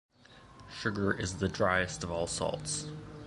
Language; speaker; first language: English; native; English